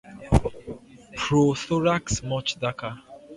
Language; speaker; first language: English; native; English